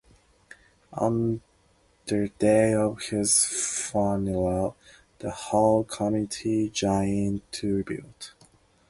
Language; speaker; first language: English; non-native, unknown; Japanese